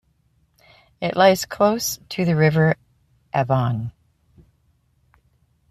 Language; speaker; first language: English; native; English